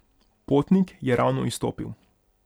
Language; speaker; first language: Slovenian; non-native, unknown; Hungarian